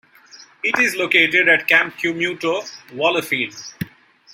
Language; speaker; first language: English; non-native, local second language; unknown